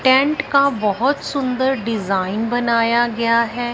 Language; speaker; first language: Hindi; non-native, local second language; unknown